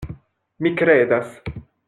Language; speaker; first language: Esperanto; non-native, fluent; French